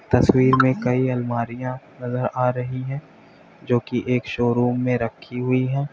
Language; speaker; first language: Hindi; native; Hindi